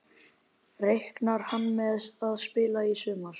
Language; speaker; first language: Icelandic; native; Icelandic